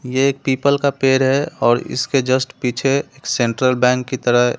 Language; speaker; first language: Hindi; native; Hindi